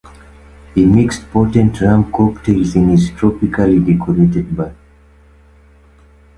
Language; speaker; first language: English; native; English